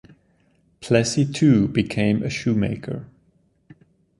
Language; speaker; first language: English; non-native, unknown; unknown